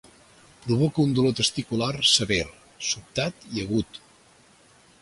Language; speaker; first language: Catalan; native; Catalan